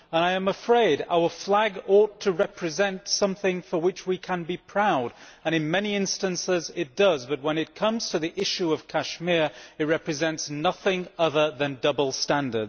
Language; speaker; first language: English; native; English